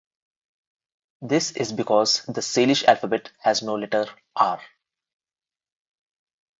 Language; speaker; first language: English; non-native, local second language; Telugu